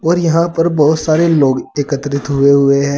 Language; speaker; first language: Hindi; native; Hindi